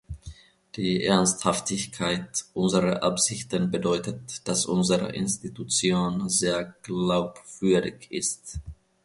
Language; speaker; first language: German; non-native, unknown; Finnish